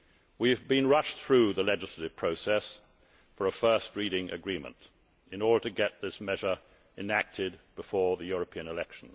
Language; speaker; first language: English; native; English